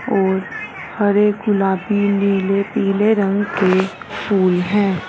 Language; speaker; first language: Hindi; non-native, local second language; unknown